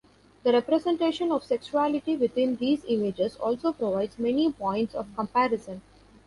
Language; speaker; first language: English; non-native, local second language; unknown